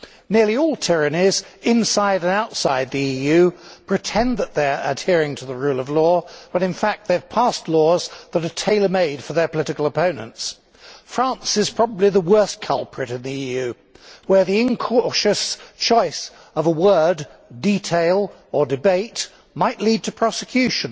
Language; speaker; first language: English; native; English